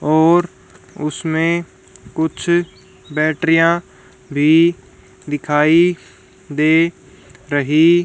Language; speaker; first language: Hindi; native; Hindi